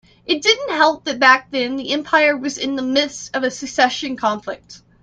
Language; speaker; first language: English; native; English